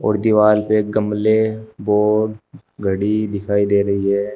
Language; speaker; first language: Hindi; native; Hindi